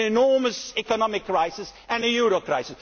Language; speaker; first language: English; non-native, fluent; Dutch